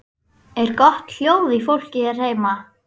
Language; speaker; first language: Icelandic; native; Icelandic